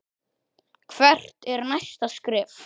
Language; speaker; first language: Icelandic; native; Icelandic